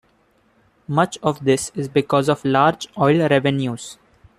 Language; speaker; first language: English; non-native, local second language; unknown